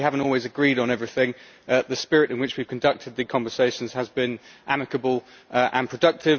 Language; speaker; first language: English; native; English